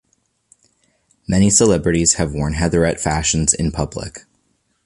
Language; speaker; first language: English; native; English